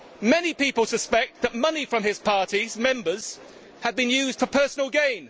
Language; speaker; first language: English; native; English